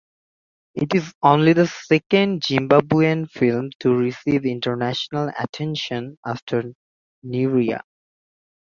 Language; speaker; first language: English; non-native, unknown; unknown